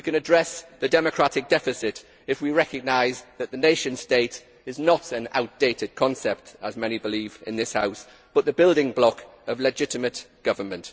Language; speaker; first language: English; native; English